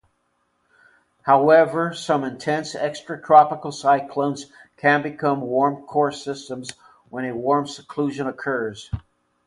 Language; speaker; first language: English; native; English